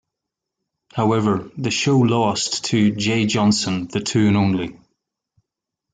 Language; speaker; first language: English; native; English